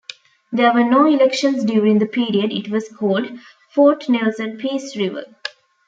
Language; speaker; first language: English; non-native, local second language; Tamil